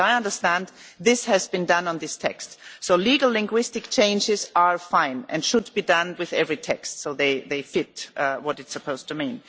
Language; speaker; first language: English; non-native, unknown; German